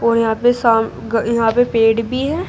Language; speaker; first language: Hindi; native; Hindi